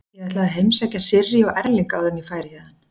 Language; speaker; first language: Icelandic; native; Icelandic